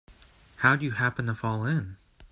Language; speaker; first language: English; native; English